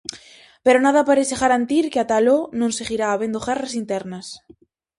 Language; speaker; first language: Galician; native; Galician